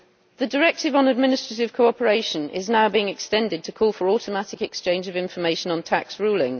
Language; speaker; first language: English; native; English